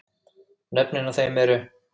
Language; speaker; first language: Icelandic; native; Icelandic